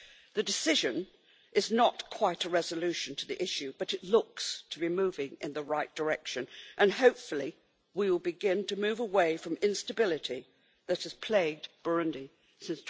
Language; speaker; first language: English; native; English